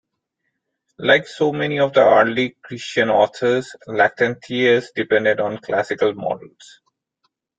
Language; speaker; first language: English; non-native, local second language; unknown